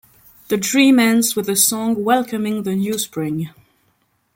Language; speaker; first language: English; non-native, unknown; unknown